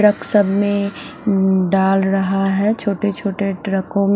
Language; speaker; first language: Hindi; non-native, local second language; Punjabi